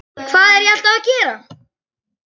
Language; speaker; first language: Icelandic; native; Icelandic